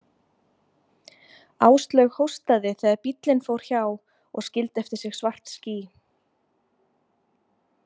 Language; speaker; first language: Icelandic; native; Icelandic